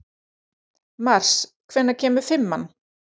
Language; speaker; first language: Icelandic; native; Icelandic